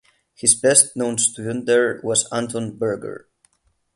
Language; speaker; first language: English; non-native, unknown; Catalan